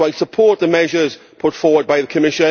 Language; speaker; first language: English; native; English